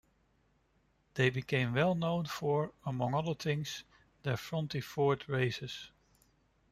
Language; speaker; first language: English; non-native, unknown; Dutch